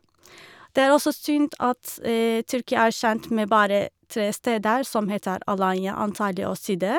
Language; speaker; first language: Norwegian; non-native, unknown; Turkish